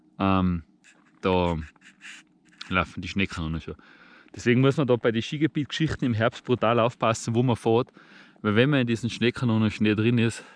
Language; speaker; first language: German; native; German